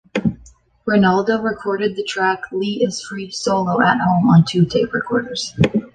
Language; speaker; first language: English; native; English